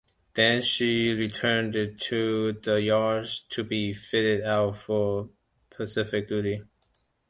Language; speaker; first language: English; non-native, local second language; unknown